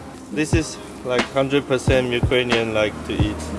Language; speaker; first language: English; non-native, fluent; Chinese